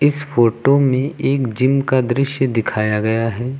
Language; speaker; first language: Hindi; native; Hindi